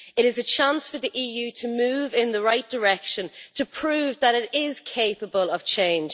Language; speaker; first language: English; native; English